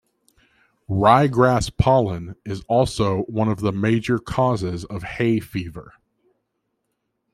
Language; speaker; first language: English; native; English